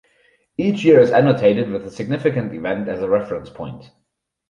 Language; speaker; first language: English; non-native, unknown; German